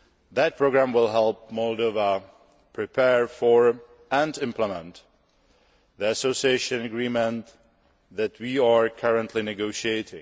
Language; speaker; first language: English; non-native, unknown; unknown